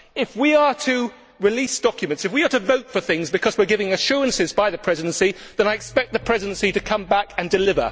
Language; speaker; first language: English; native; English